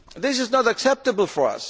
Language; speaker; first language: English; non-native, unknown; German